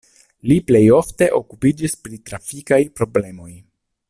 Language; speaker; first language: Esperanto; non-native, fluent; Italian